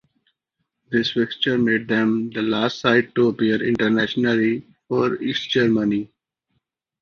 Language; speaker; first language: English; non-native, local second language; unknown